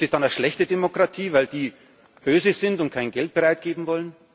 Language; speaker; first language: German; native; German